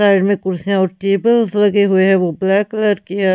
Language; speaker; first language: Hindi; non-native, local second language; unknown